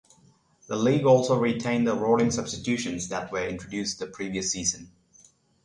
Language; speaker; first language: English; non-native, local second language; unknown